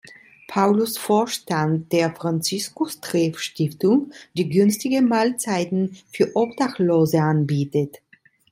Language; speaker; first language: German; non-native, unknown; Italian